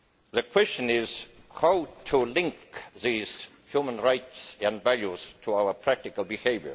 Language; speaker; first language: English; non-native, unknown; Estonian